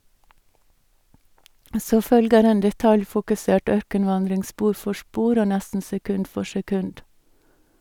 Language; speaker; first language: Norwegian; native; Norwegian